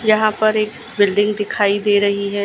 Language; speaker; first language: Hindi; non-native, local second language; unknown